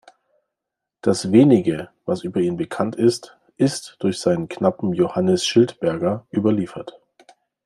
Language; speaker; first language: German; native; German